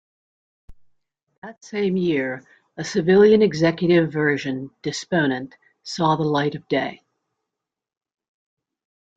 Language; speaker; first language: English; native; English